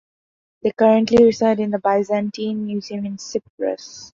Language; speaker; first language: English; non-native, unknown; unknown